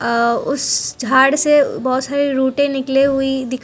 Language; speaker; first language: Hindi; non-native, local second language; Gujarati